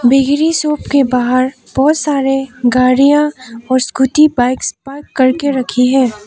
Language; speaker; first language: Hindi; non-native, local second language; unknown